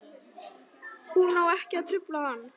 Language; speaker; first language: Icelandic; native; Icelandic